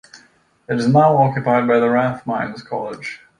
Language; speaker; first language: English; native; English